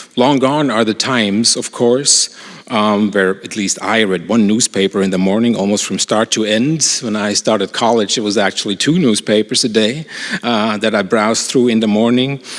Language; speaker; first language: English; non-native, fluent; German